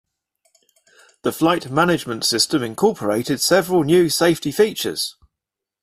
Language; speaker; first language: English; native; English